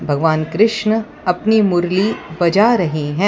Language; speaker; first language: Hindi; non-native, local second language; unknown